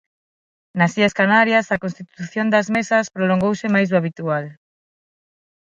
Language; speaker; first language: Galician; non-native, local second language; Spanish